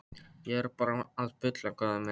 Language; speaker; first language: Icelandic; non-native, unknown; Polish